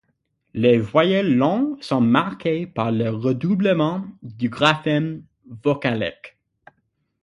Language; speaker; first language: French; non-native, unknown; English